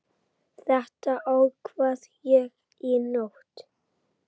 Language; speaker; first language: Icelandic; native; Icelandic